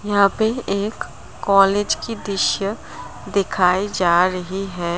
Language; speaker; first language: Hindi; non-native, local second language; Assamese